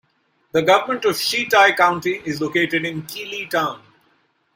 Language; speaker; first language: English; non-native, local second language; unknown